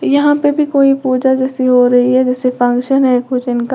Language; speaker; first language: Hindi; native; Hindi